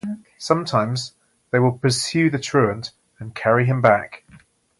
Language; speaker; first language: English; native; English